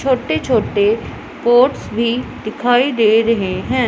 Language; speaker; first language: Hindi; non-native, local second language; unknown